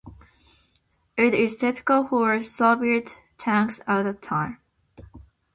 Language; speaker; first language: English; non-native, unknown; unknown